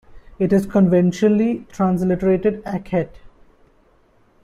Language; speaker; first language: English; non-native, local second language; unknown